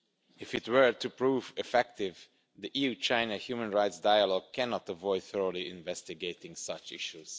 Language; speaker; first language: English; non-native, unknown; Romanian